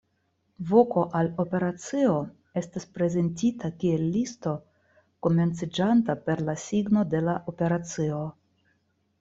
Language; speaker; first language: Esperanto; non-native, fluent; Russian